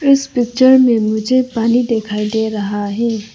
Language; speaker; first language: Hindi; non-native, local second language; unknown